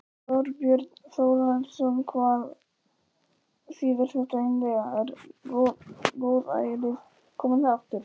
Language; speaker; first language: Icelandic; non-native, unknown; Polish